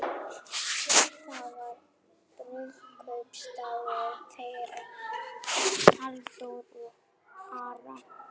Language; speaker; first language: Icelandic; non-native, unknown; German